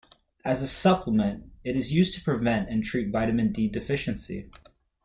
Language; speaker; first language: English; native; English